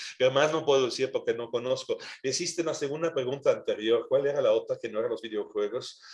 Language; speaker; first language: Spanish; non-native, fluent; German